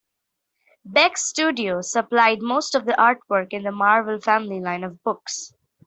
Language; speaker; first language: English; non-native, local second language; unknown